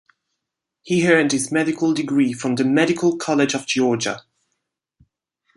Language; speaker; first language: English; non-native, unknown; Italian